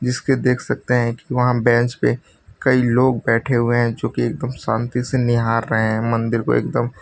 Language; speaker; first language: Hindi; non-native, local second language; Gujarati